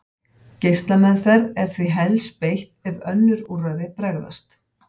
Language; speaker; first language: Icelandic; native; Icelandic